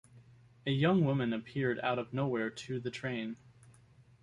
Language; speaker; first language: English; native; English